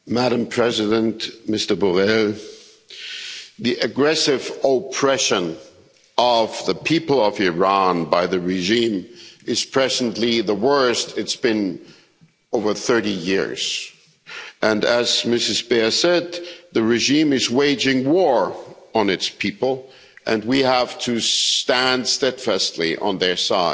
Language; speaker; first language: English; non-native, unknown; German